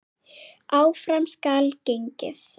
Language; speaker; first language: Icelandic; native; Icelandic